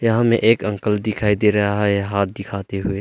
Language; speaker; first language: Hindi; early bilingual, other home language; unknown